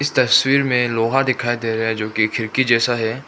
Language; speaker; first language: Hindi; non-native, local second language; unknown